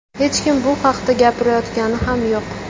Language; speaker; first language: Uzbek; native; Uzbek